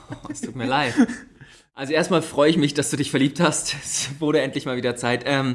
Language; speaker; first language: German; native; German